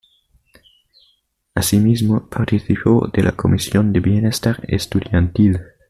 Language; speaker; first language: Spanish; native; Spanish